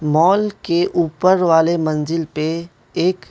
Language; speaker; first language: Hindi; non-native, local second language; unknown